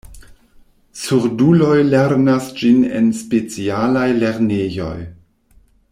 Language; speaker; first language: Esperanto; non-native, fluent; German